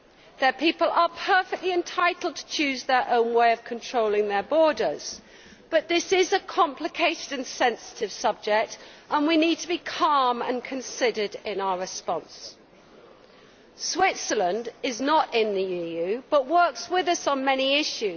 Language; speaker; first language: English; native; English